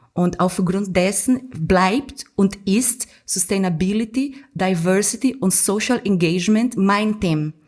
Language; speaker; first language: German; non-native, fluent; Portuguese